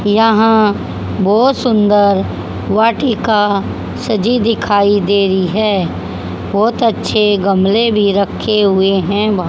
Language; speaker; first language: Hindi; native; Hindi